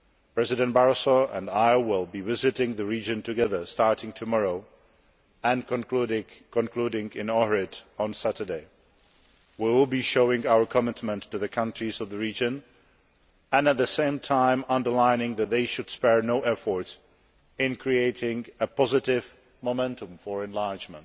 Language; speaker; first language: English; non-native, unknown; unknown